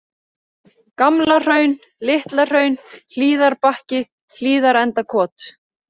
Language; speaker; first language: Icelandic; native; Icelandic